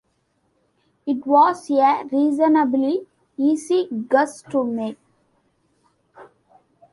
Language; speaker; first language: English; non-native, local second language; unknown